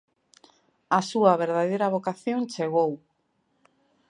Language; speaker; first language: Galician; native; Galician